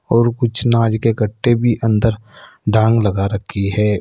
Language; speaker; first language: Hindi; native; Hindi